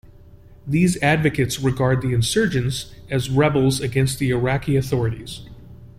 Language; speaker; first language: English; native; English